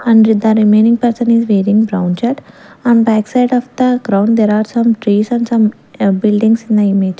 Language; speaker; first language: English; non-native, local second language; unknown